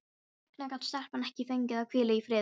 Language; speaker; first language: Icelandic; non-native, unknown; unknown